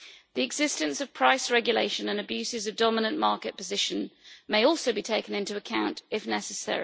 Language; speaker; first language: English; native; English